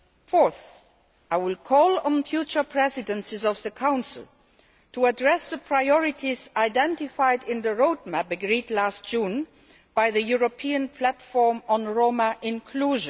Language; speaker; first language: English; non-native, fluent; Luxembourgish